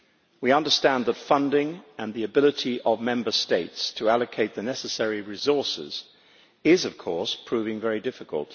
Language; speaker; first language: English; native; English